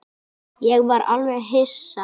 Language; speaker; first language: Icelandic; native; Icelandic